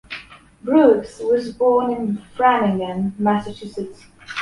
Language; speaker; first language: English; non-native, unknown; Polish